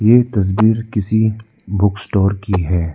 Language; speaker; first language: Hindi; non-native, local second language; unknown